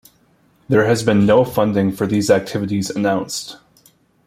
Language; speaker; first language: English; native; English